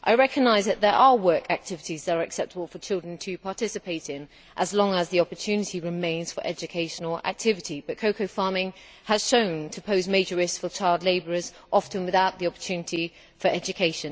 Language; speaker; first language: English; native; English